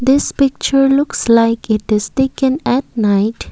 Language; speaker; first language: English; non-native, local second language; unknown